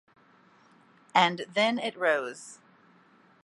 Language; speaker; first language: English; native; English